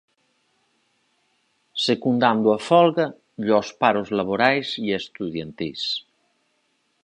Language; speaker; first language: Galician; native; Galician